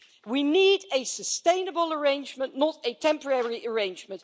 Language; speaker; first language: English; non-native, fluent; Dutch